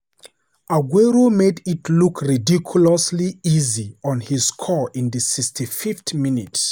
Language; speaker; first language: English; non-native, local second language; Hausa